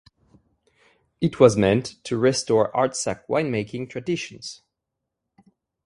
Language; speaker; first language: English; non-native, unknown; French